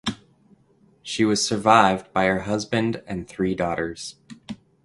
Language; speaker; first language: English; native; English